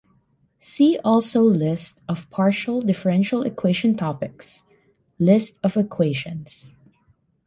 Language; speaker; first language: English; non-native, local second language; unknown